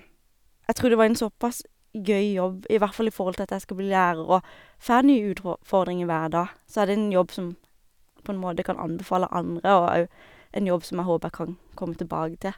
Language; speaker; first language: Norwegian; native; Norwegian